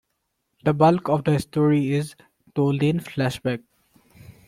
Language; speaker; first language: English; non-native, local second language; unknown